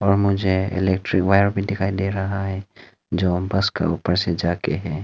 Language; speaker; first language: Hindi; non-native, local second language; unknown